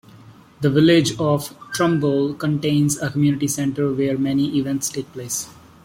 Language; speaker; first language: English; non-native, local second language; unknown